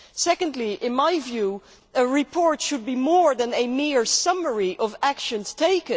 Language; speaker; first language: English; non-native, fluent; Dutch